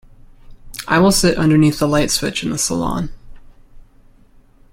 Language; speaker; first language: English; native; English